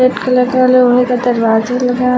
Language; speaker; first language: Hindi; native; Hindi